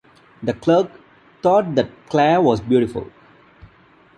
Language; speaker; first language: English; non-native, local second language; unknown